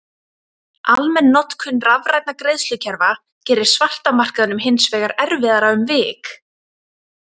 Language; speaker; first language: Icelandic; native; Icelandic